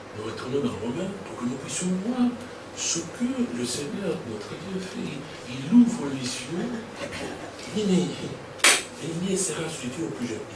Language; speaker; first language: French; non-native, local second language; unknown